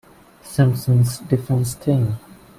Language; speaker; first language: English; non-native, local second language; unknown